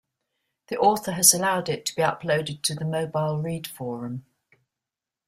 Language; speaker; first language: English; native; English